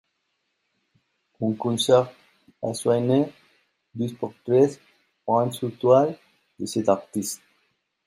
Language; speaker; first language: French; non-native, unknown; Spanish